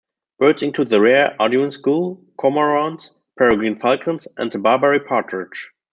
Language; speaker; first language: English; non-native, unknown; German